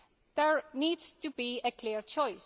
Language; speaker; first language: English; non-native, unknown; Estonian